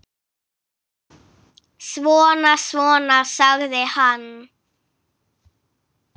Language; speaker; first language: Icelandic; non-native, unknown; English